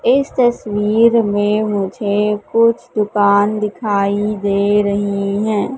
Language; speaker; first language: Hindi; native; Hindi